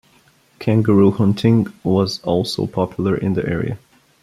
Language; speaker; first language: English; non-native, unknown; Bulgarian